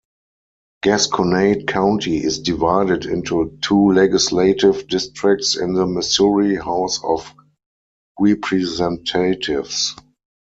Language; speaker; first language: English; non-native, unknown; German